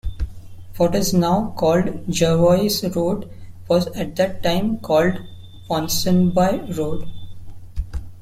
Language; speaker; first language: English; non-native, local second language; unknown